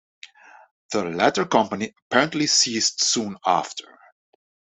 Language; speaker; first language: English; non-native, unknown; Dutch